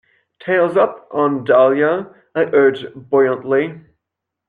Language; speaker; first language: English; non-native, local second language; French